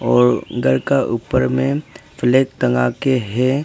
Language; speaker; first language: Hindi; non-native, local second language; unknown